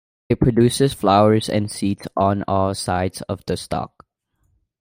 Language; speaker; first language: English; non-native, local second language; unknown